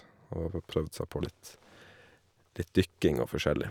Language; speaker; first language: Norwegian; native; Norwegian